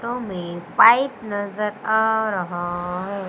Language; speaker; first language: Hindi; native; Hindi